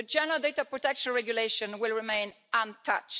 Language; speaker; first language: English; non-native, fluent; Italian